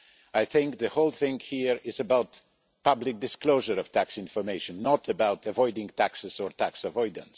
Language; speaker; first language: English; non-native, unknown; Polish